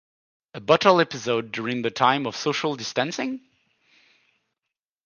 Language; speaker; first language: English; non-native, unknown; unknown